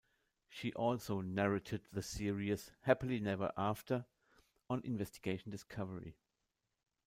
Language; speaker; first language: English; non-native, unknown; German